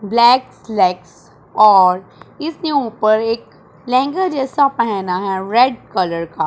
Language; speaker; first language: Hindi; non-native, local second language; Punjabi